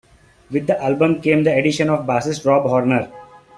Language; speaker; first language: English; non-native, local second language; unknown